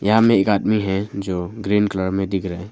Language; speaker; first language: Hindi; non-native, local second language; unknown